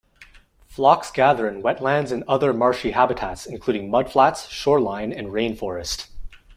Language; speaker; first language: English; non-native, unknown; French